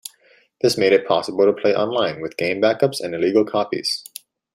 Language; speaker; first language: English; native; English